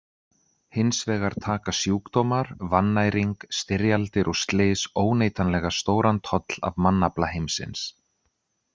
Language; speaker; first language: Icelandic; native; Icelandic